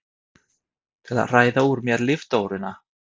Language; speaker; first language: Icelandic; non-native, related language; Swedish